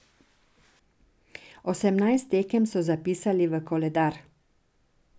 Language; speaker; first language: Slovenian; non-native, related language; Serbian